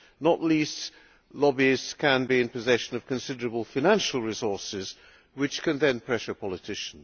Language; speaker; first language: English; non-native, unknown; Hungarian